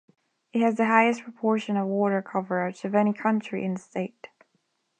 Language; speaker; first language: English; non-native, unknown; Spanish